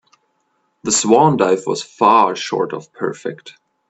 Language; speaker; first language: English; non-native, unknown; German